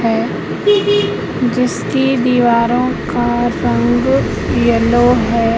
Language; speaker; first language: Hindi; native; Hindi